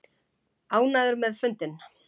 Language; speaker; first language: Icelandic; native; Icelandic